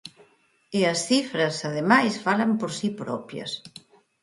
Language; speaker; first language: Galician; native; Galician